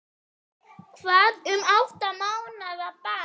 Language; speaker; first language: Icelandic; native; Icelandic